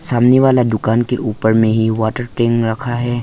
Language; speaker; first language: Hindi; non-native, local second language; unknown